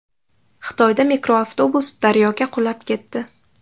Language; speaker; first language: Uzbek; native; Uzbek